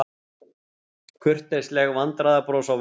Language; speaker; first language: Icelandic; native; Icelandic